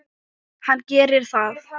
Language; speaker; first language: Icelandic; non-native, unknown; Thai